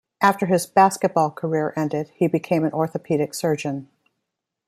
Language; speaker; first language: English; native; English